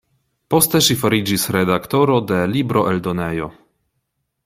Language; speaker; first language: Esperanto; non-native, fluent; Polish